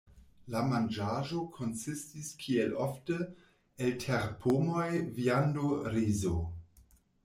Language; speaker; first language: Esperanto; non-native, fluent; German